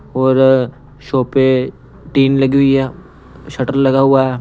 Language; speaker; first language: Hindi; non-native, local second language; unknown